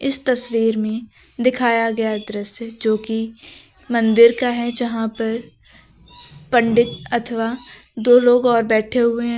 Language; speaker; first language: Hindi; native; Hindi